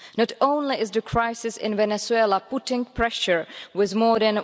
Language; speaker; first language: English; non-native, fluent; Czech